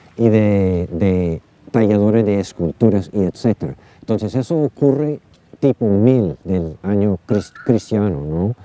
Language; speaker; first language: Spanish; non-native, fluent; English